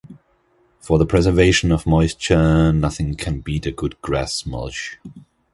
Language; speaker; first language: English; non-native, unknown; German